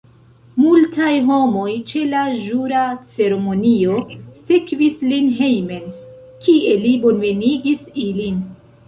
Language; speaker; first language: Esperanto; non-native, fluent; Central Kurdish